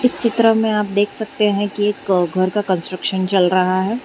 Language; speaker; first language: Hindi; non-native, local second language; Gujarati